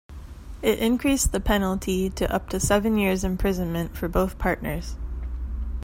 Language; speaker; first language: English; native; English